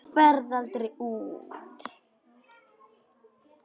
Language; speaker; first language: Icelandic; non-native, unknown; Polish